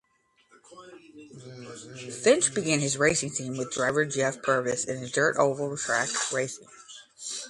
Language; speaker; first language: English; native; English